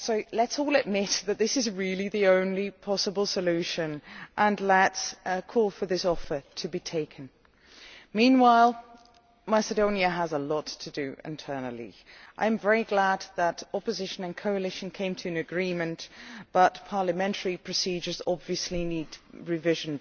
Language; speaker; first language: English; non-native, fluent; Dutch